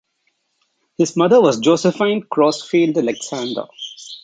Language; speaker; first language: English; non-native, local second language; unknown